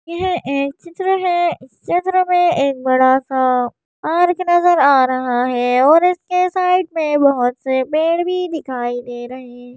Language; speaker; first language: Hindi; native; Hindi